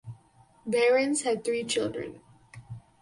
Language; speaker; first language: English; native; English